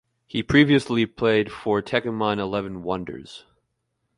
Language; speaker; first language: English; native; English